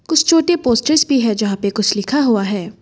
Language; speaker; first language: Hindi; non-native, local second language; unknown